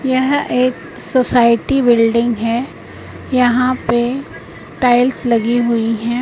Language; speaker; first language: Hindi; native; Hindi